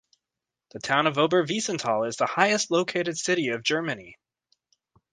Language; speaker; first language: English; native; English